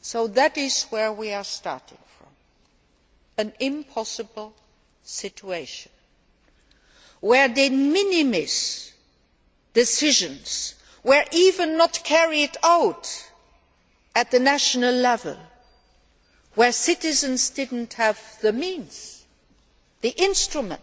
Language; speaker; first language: English; non-native, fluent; Luxembourgish